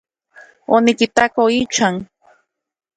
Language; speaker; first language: Central Puebla Nahuatl; native; Central Puebla Nahuatl